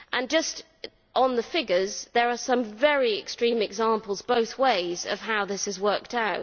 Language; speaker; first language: English; native; English